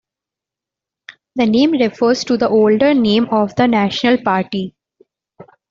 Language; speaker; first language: English; non-native, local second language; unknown